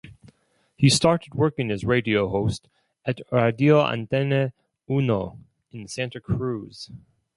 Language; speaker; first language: English; non-native, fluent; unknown